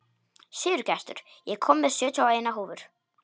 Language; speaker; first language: Icelandic; non-native, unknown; Polish